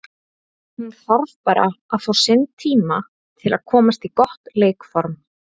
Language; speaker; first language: Icelandic; native; Icelandic